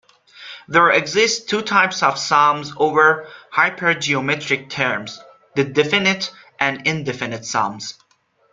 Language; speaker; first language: English; non-native, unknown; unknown